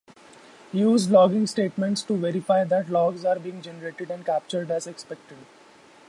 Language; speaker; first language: English; non-native, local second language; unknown